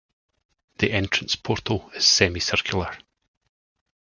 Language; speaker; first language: English; native; English